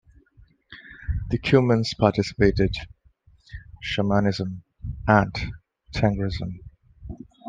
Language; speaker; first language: English; non-native, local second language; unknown